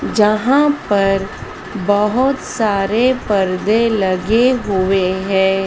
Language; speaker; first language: Hindi; native; Hindi